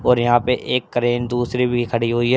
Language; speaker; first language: Hindi; native; Hindi